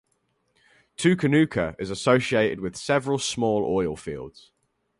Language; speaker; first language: English; native; English